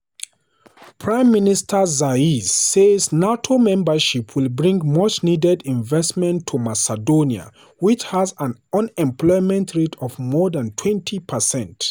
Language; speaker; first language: English; non-native, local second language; Hausa